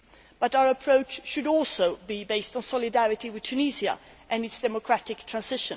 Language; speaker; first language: English; non-native, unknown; Swedish